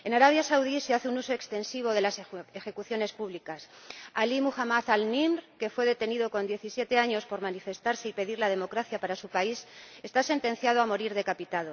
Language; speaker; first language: Spanish; native; Spanish